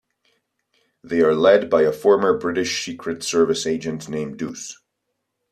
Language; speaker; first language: English; native; English